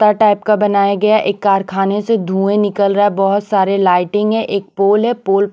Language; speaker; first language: Hindi; non-native, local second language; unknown